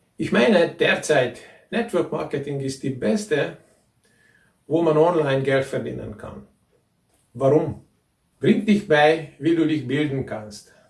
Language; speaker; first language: German; non-native, fluent; Hungarian